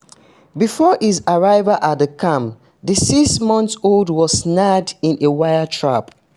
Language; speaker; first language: English; non-native, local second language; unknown